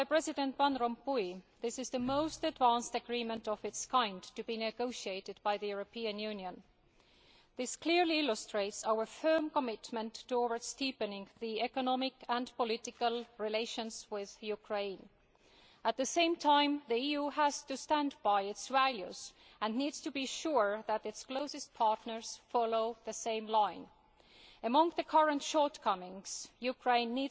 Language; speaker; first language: English; non-native, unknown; Estonian